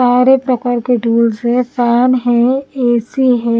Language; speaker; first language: Hindi; non-native, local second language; Punjabi